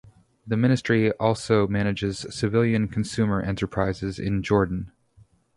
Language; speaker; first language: English; native; English